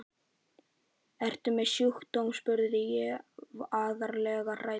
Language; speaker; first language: Icelandic; native; Icelandic